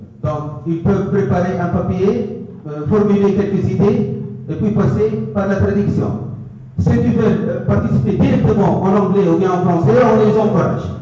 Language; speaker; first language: French; non-native, local second language; Arabic